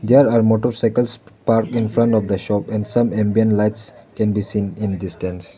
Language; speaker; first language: English; non-native, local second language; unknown